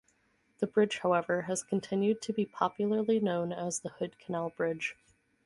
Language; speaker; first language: English; native; English